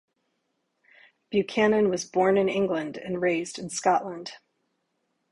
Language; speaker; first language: English; native; English